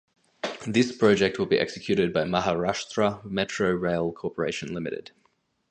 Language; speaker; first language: English; native; English